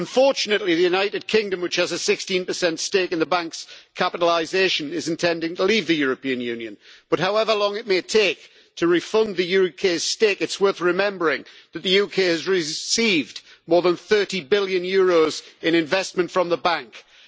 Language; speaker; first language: English; native; English